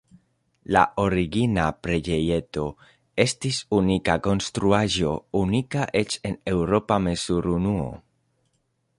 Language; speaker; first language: Esperanto; non-native, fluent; Spanish